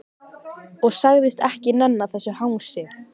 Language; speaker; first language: Icelandic; native; Icelandic